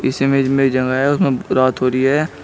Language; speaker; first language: Hindi; native; Hindi